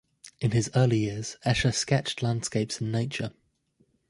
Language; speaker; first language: English; native; English